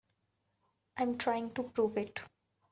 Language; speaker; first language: English; non-native, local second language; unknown